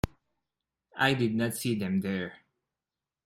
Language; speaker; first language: English; non-native, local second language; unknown